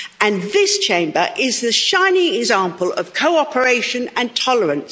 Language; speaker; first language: English; native; English